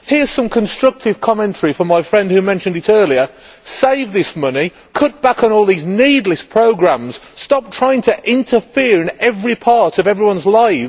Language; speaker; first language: English; native; English